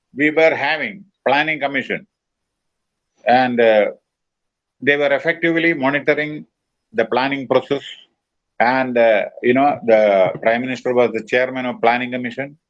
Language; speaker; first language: English; non-native, local second language; Malayalam